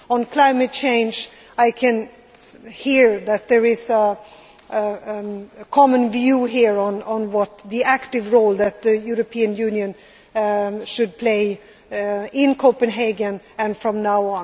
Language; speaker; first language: English; non-native, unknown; Swedish